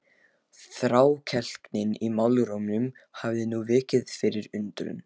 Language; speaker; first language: Icelandic; non-native, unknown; Lithuanian